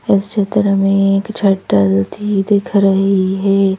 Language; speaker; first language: Hindi; native; Hindi